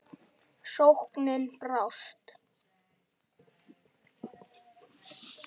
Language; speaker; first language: Icelandic; native; Icelandic